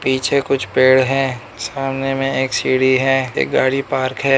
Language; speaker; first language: Hindi; non-native, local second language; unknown